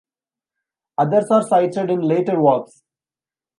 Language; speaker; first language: English; non-native, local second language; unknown